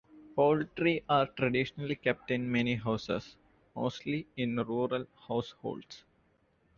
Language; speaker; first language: English; non-native, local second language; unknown